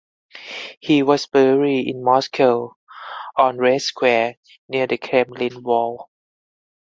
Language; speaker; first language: English; non-native, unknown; Thai